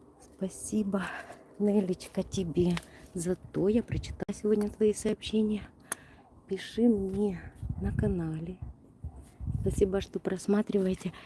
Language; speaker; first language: Russian; non-native, local second language; Ukrainian